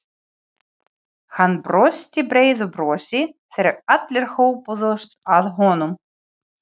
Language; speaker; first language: Icelandic; non-native, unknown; Ukrainian